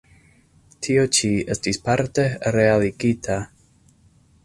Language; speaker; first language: Esperanto; non-native, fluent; English